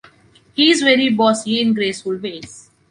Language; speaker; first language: English; non-native, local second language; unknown